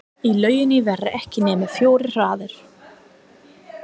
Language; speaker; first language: Icelandic; non-native, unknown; English